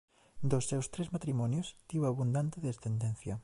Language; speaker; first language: Galician; native; Galician